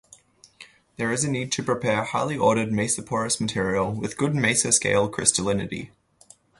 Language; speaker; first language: English; native; English